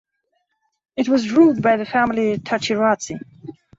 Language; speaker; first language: English; non-native, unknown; Belarusian